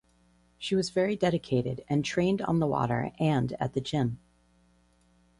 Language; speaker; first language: English; native; English